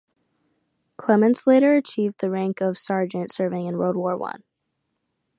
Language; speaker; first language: English; native; English